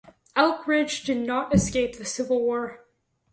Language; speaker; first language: English; native; English